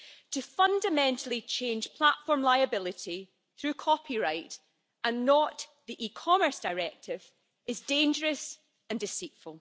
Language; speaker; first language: English; native; English